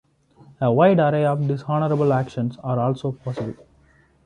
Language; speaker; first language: English; non-native, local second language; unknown